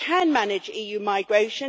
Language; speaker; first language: English; native; English